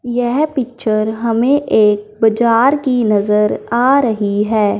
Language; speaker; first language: Hindi; non-native, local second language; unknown